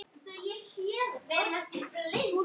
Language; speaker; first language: Icelandic; native; Icelandic